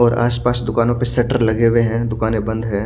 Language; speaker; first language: Hindi; native; Hindi